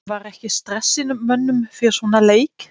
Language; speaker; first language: Icelandic; non-native, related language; Danish